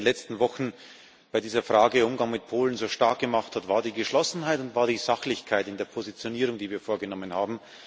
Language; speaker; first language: German; native; German